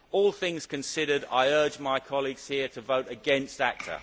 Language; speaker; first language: English; native; English